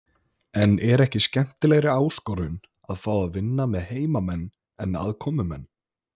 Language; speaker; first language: Icelandic; native; Icelandic